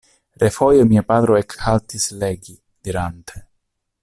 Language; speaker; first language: Esperanto; non-native, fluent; Italian